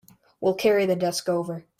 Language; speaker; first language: English; native; English